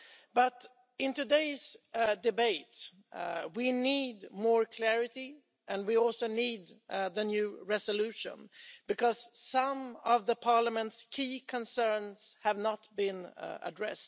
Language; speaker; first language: English; non-native, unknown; Swedish